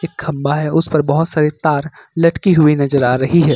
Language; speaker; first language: Hindi; native; Hindi